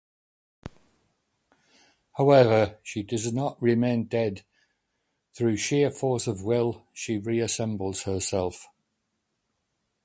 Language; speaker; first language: English; native; English